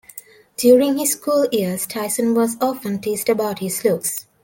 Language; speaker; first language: English; non-native, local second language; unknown